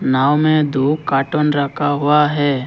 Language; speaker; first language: Hindi; non-native, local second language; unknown